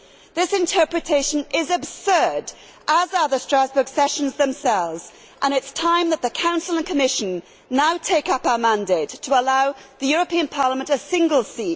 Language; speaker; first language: English; native; English